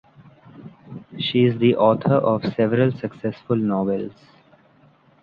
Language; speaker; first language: English; non-native, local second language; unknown